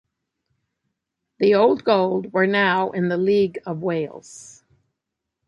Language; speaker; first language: English; native; English